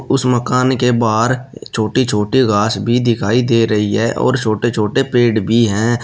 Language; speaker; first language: Hindi; native; Hindi